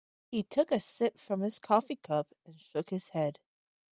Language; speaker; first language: English; native; English